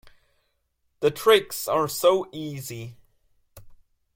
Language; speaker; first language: English; non-native, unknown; German